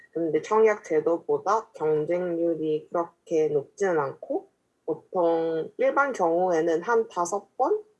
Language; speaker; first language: Korean; non-native, fluent; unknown